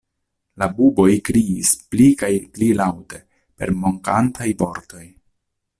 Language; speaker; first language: Esperanto; non-native, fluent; Italian